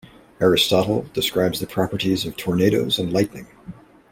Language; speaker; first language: English; native; English